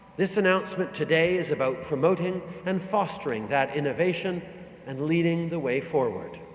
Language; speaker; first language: English; native; English